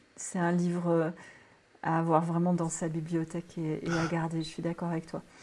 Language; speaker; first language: French; native; French